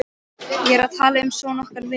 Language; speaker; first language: Icelandic; non-native, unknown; Polish